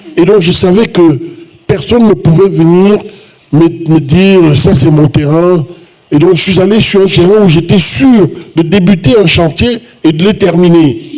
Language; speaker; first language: French; non-native, local second language; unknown